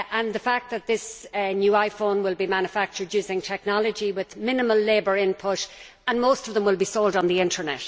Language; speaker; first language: English; native; English